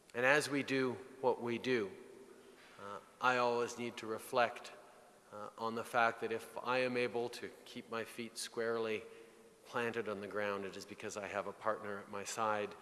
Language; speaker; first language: English; early bilingual, other home language; French